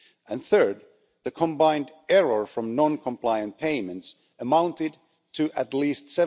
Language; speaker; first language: English; non-native, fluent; Finnish